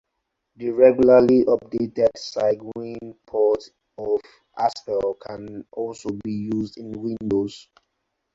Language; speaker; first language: English; non-native, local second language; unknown